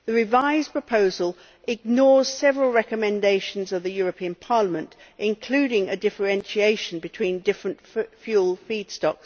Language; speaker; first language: English; native; English